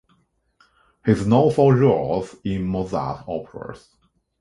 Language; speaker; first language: English; non-native, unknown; Chinese